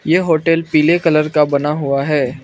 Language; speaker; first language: Hindi; non-native, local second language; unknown